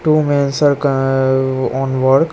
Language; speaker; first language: English; non-native, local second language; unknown